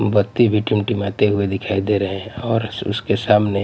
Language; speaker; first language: Hindi; non-native, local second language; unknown